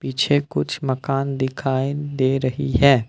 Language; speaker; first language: Hindi; non-native, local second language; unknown